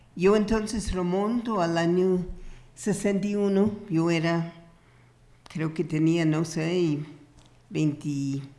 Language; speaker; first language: Spanish; non-native, fluent; English